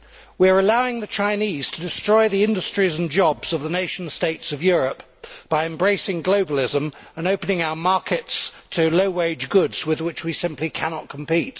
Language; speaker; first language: English; native; English